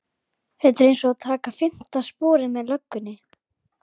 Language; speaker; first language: Icelandic; native; Icelandic